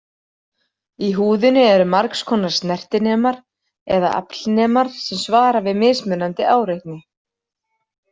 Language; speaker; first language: Icelandic; native; Icelandic